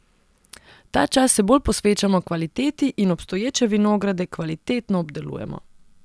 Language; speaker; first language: Slovenian; non-native, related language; Serbian